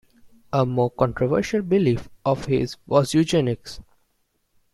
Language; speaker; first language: English; non-native, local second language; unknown